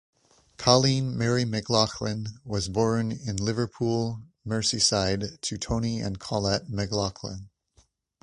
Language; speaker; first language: English; native; English